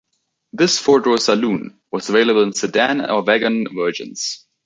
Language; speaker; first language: English; native; English